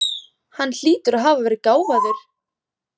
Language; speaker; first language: Icelandic; native; Icelandic